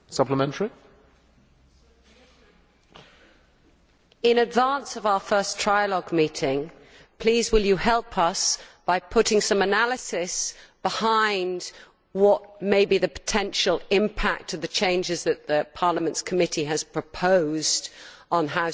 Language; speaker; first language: English; native; English